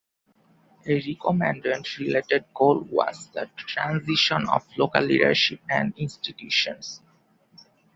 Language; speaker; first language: English; non-native, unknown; Bangla